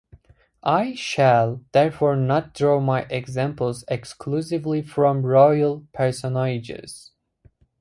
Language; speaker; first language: English; native; English